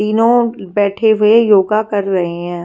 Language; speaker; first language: Hindi; non-native, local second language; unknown